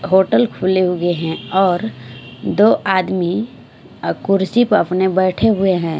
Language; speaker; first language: Hindi; non-native, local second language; Punjabi